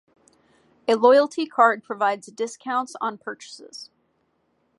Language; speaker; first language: English; native; English